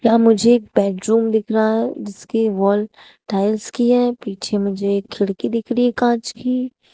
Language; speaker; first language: Hindi; native; Hindi